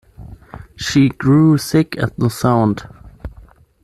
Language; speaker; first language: English; non-native, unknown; German